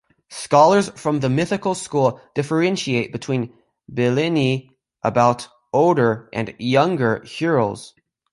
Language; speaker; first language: English; native; English